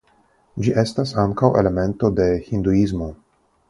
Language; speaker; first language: Esperanto; non-native, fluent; Russian